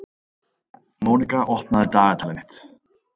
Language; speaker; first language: Icelandic; native; Icelandic